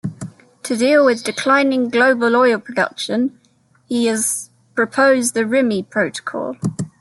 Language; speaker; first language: English; native; English